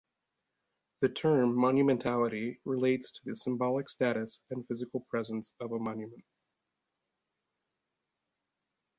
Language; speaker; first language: English; native; English